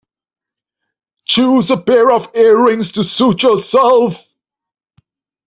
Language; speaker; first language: English; non-native, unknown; Dutch